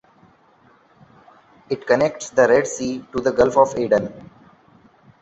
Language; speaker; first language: English; non-native, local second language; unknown